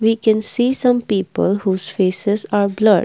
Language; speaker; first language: English; non-native, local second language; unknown